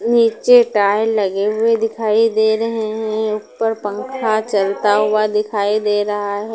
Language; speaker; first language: Hindi; non-native, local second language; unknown